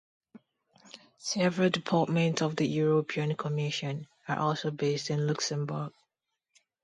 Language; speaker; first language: English; non-native, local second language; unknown